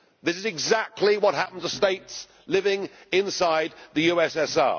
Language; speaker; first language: English; native; English